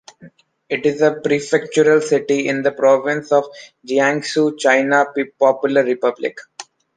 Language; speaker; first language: English; non-native, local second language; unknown